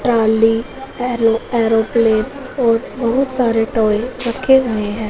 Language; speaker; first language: Hindi; non-native, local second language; Punjabi